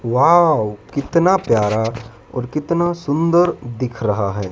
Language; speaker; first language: Hindi; native; Hindi